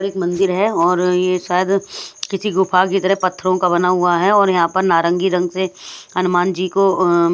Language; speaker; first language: Hindi; non-native, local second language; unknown